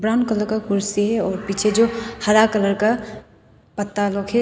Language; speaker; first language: Hindi; non-native, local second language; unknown